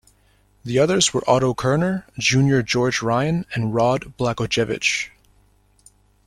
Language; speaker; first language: English; native; English